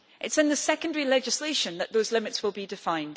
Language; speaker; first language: English; native; English